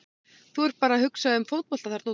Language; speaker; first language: Icelandic; native; Icelandic